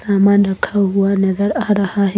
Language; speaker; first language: Hindi; native; Hindi